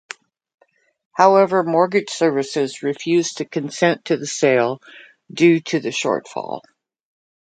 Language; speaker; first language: English; native; English